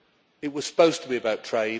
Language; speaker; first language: English; native; English